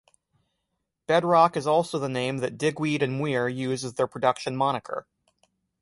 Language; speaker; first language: English; native; English